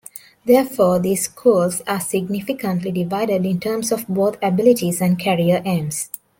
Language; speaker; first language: English; non-native, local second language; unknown